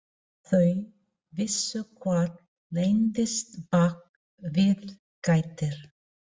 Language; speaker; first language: Icelandic; non-native, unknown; Filipino